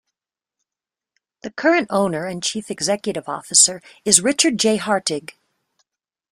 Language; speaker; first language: English; native; English